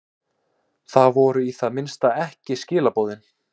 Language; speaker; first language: Icelandic; native; Icelandic